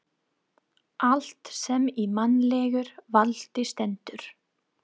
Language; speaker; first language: Icelandic; non-native, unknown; English